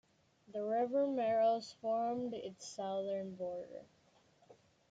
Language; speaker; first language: English; native; English